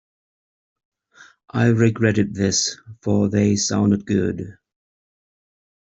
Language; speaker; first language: English; native; English